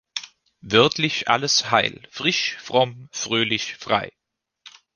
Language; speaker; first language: German; native; German